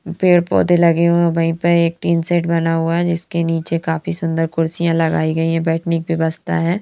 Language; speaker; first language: Hindi; native; Hindi